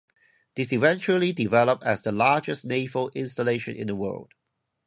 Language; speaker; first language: English; non-native, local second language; Cantonese